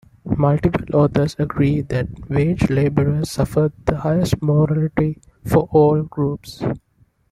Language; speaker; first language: English; non-native, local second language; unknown